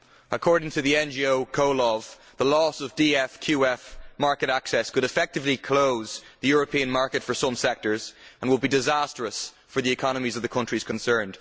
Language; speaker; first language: English; native; English